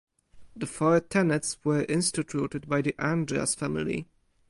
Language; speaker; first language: English; non-native, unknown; Polish